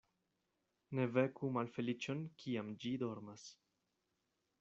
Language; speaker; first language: Esperanto; non-native, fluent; Spanish